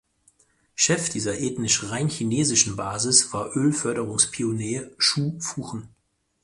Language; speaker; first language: German; native; German